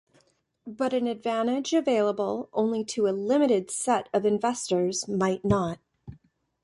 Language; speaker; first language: English; native; English